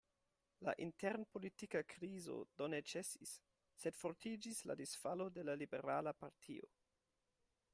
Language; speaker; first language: Esperanto; non-native, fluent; German